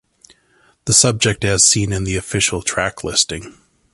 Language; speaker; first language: English; native; English